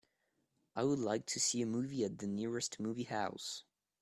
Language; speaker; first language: English; non-native, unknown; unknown